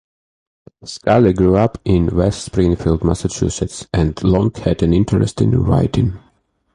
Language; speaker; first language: English; native; English